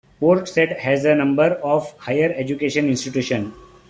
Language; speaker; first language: English; non-native, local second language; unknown